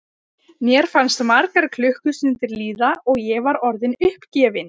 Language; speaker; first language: Icelandic; native; Icelandic